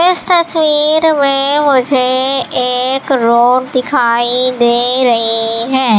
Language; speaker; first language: Hindi; native; Hindi